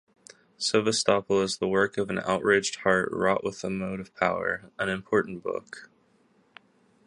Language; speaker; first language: English; native; English